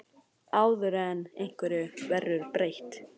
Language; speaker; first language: Icelandic; non-native, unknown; Chinese